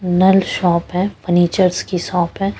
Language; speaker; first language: Hindi; non-native, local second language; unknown